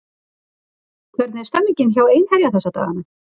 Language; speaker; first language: Icelandic; native; Icelandic